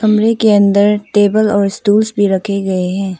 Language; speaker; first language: Hindi; non-native, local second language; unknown